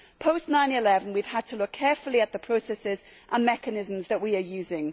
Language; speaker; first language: English; native; English